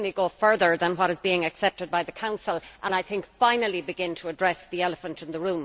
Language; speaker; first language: English; native; English